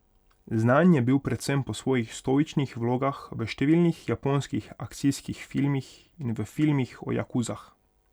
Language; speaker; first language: Slovenian; non-native, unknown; Hungarian